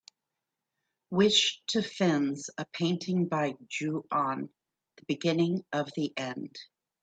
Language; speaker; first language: English; native; English